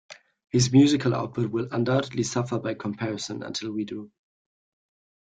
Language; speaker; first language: English; non-native, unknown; German